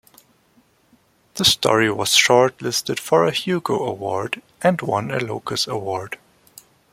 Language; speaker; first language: English; non-native, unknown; German